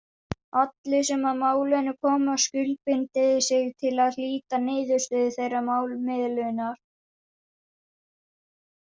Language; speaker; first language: Icelandic; non-native, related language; Danish